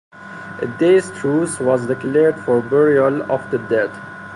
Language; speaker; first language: English; non-native, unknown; Persian